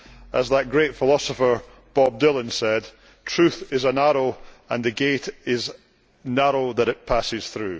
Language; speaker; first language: English; native; English